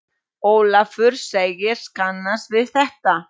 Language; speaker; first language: Icelandic; non-native, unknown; Polish